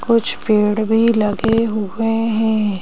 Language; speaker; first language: Hindi; native; Hindi